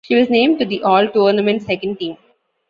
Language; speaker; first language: English; non-native, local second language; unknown